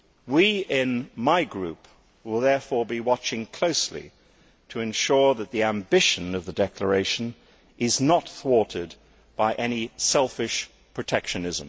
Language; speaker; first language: English; native; English